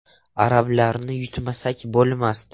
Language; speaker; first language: Uzbek; non-native, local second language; Russian